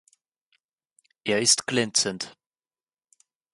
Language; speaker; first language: German; native; German